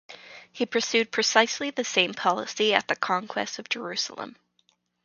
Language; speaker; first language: English; native; English